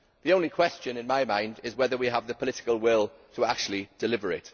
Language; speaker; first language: English; native; English